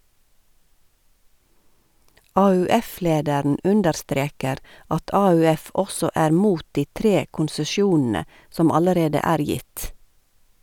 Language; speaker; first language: Norwegian; native; Norwegian